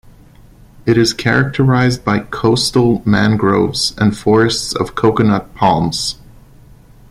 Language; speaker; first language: English; non-native, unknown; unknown